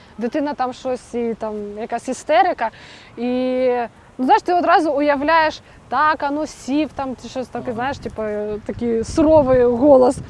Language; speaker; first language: Ukrainian; non-native, related language; Russian